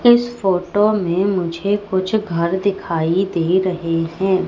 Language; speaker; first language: Hindi; native; Hindi